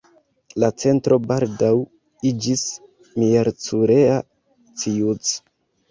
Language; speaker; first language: Esperanto; non-native, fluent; Kinyarwanda